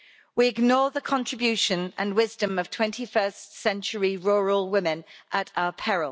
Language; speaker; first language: English; native; English